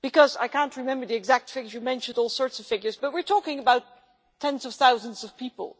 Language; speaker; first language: English; non-native, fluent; Dutch